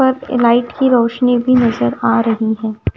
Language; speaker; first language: Hindi; non-native, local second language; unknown